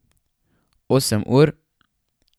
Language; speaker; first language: Slovenian; native; Slovenian